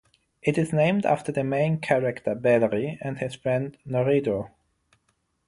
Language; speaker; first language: English; non-native, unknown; German